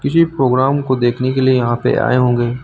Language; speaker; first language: Hindi; native; Hindi